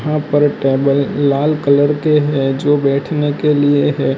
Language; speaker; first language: Hindi; non-native, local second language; Gujarati